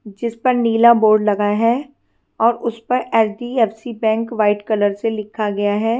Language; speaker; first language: Hindi; non-native, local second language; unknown